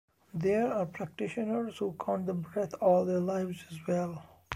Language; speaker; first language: English; non-native, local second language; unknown